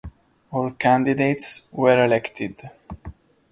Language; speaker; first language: English; non-native, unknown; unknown